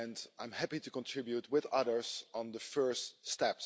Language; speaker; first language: English; non-native, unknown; Dutch